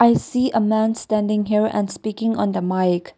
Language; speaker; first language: English; non-native, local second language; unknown